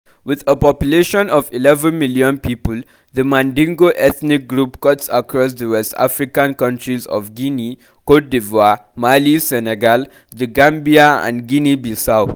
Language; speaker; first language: English; non-native, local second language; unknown